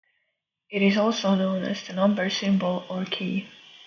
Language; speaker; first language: English; non-native, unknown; Estonian